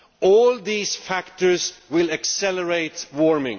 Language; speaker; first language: English; non-native, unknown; Swedish